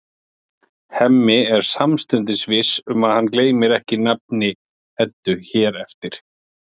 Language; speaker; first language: Icelandic; native; Icelandic